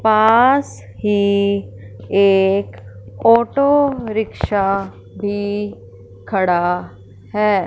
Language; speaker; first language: Hindi; non-native, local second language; Punjabi